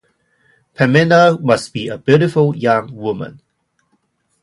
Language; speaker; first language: English; non-native, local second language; Cantonese